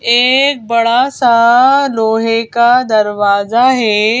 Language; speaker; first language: Hindi; native; Hindi